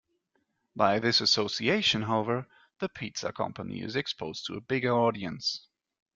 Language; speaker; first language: English; non-native, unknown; German